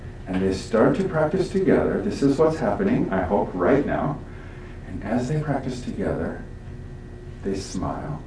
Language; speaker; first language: English; native; English